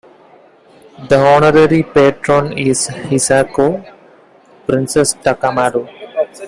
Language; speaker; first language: English; non-native, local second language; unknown